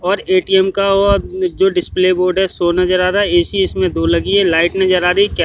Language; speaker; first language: Hindi; native; Hindi